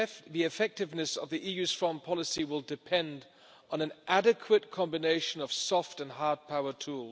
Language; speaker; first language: English; non-native, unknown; German